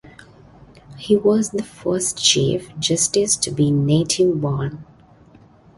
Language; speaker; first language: English; non-native, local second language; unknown